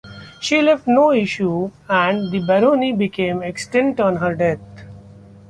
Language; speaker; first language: English; non-native, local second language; Marathi